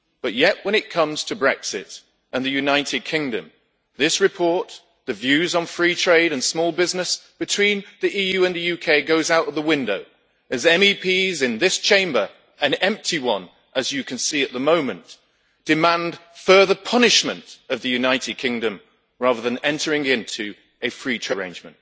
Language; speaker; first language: English; native; English